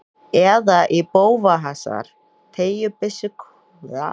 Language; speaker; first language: Icelandic; non-native, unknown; Indonesian